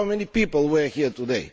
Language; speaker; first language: English; non-native, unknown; Bulgarian